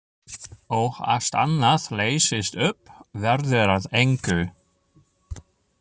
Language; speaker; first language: Icelandic; non-native, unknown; German